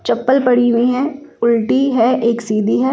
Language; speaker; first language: Hindi; native; Hindi